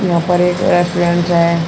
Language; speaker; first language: Hindi; native; Hindi